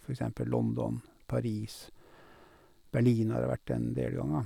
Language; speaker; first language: Norwegian; native; Norwegian